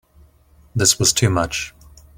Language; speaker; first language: English; native; English